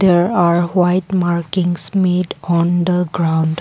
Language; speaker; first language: English; non-native, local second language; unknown